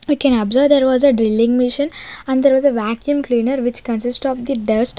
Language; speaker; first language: English; non-native, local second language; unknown